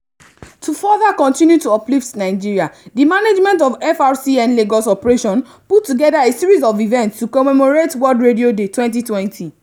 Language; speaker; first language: English; non-native, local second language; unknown